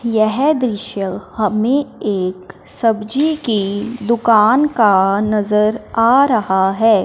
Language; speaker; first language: Hindi; non-native, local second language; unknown